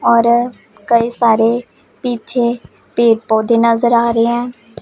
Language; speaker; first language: Hindi; non-native, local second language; Punjabi